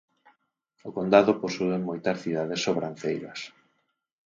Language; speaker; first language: Galician; native; Galician